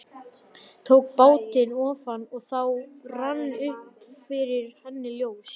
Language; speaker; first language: Icelandic; native; Icelandic